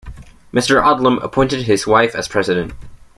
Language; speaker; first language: English; native; English